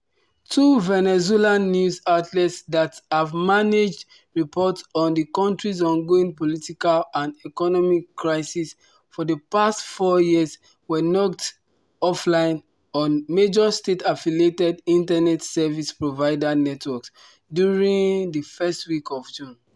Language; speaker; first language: English; non-native, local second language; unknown